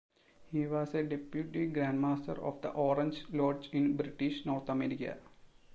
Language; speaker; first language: English; non-native, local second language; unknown